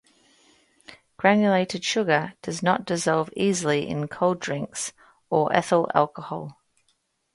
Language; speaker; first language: English; native; English